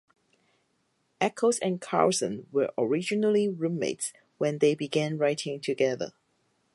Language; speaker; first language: English; non-native, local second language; Cantonese